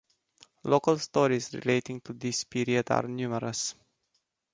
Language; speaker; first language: English; non-native, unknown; Romanian